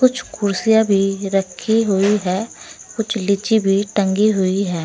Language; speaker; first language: Hindi; native; Hindi